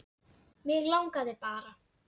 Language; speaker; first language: Icelandic; non-native, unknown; Dutch